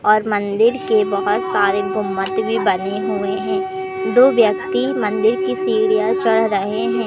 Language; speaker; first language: Hindi; native; Hindi